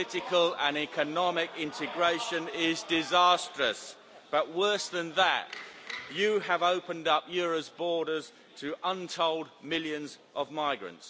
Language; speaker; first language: English; native; English